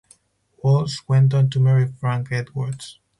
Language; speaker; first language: English; non-native, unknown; Spanish